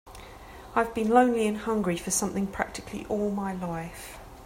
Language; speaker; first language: English; native; English